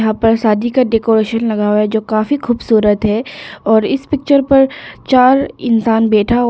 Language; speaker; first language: Hindi; early bilingual, other home language; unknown